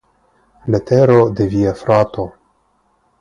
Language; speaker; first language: Esperanto; non-native, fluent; Russian